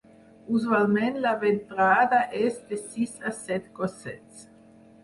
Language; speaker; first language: Catalan; non-native, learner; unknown